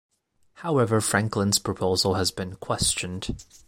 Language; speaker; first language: English; non-native, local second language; Cantonese